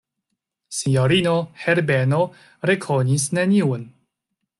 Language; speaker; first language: Esperanto; non-native, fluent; Chinese